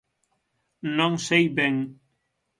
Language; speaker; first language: Galician; native; Galician